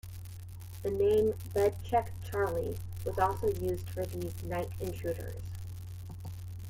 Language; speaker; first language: English; native; English